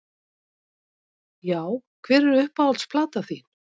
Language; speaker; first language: Icelandic; native; Icelandic